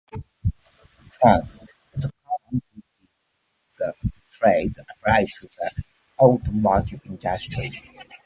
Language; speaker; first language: English; non-native, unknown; Japanese